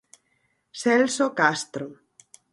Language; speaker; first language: Galician; native; Galician